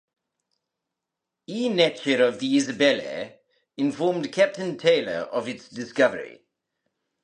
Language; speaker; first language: English; native; English